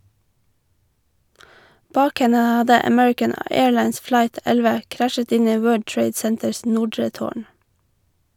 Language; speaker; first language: Norwegian; native; Norwegian